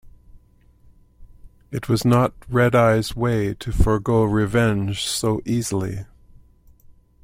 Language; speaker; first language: English; native; English